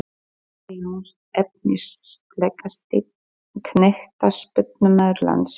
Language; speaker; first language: Icelandic; non-native, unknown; Polish